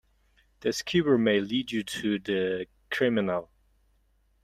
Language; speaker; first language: English; non-native, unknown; Mongolian